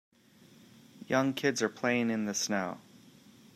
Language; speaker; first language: English; native; English